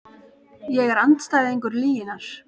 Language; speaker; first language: Icelandic; native; Icelandic